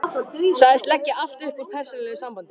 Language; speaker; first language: Icelandic; native; Icelandic